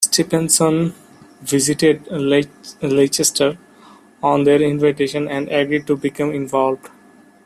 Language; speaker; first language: English; non-native, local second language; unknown